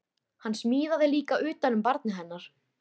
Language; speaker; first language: Icelandic; native; Icelandic